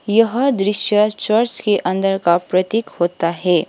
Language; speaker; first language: Hindi; non-native, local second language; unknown